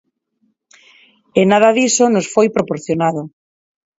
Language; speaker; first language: Galician; non-native, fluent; Spanish